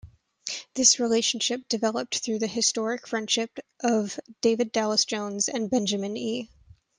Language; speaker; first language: English; native; English